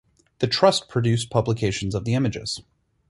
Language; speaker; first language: English; native; English